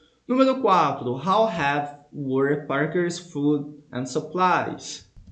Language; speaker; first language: English; non-native, fluent; Portuguese